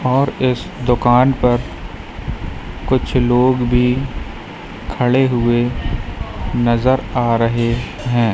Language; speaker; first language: Hindi; native; Hindi